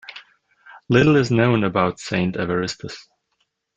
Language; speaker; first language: English; non-native, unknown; German